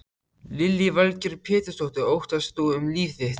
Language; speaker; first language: Icelandic; native; Icelandic